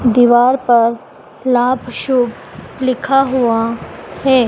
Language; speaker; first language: Hindi; native; Hindi